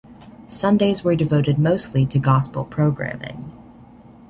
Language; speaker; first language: English; native; English